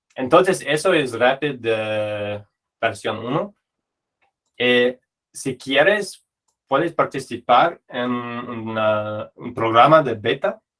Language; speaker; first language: Spanish; non-native, fluent; English